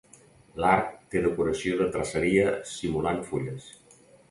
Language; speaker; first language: Catalan; native; Catalan